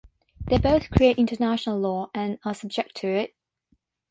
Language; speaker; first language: English; non-native, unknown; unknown